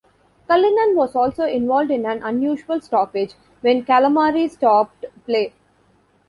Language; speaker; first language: English; non-native, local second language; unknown